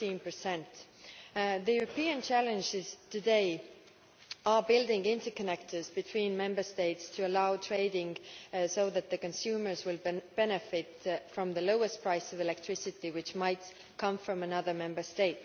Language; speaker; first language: English; non-native, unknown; Estonian